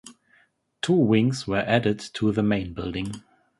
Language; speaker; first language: English; non-native, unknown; German